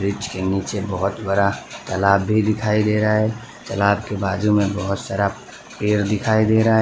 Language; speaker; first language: Hindi; non-native, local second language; Gujarati